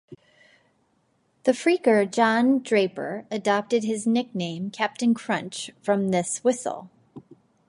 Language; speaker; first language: English; native; English